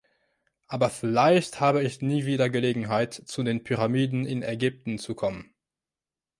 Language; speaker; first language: German; non-native, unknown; French